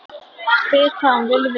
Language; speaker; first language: Icelandic; native; Icelandic